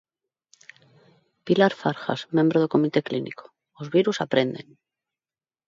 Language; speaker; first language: Galician; non-native, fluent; Spanish